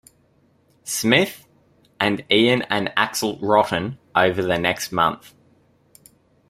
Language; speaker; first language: English; native; English